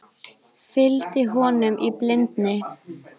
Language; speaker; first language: Icelandic; native; Icelandic